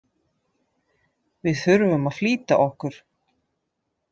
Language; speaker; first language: Icelandic; non-native, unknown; Dutch